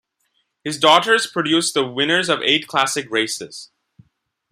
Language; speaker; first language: English; non-native, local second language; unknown